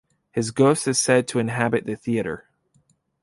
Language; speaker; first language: English; native; English